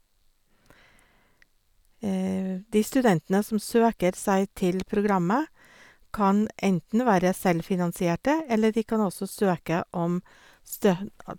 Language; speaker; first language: Norwegian; non-native, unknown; English